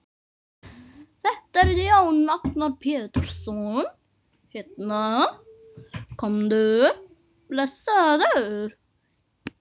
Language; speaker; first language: Icelandic; non-native, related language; Norwegian